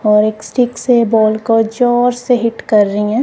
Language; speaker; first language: Hindi; non-native, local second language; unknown